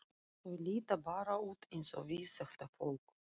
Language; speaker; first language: Icelandic; non-native, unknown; Russian